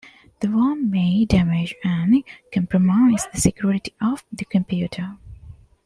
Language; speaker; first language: English; non-native, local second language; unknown